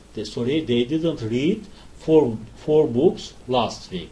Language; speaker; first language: English; non-native, fluent; Turkish